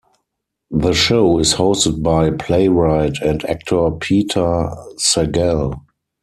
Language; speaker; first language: English; non-native, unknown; German